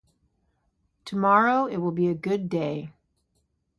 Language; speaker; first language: English; native; English